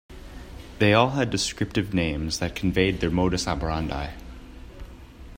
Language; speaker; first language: English; native; English